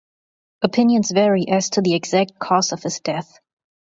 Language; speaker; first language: English; non-native, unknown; German